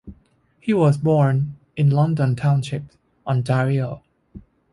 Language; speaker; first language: English; non-native, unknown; Thai